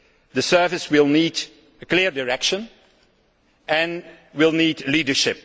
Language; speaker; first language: English; non-native, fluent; Dutch